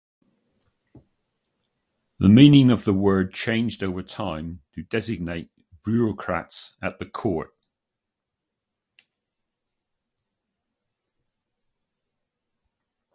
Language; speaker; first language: English; native; English